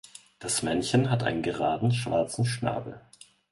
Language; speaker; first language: German; native; German